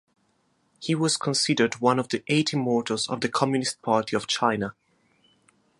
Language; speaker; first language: English; non-native, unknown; Italian